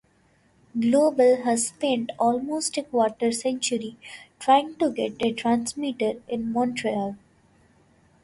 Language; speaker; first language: English; non-native, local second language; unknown